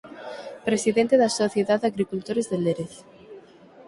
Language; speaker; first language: Galician; native; Galician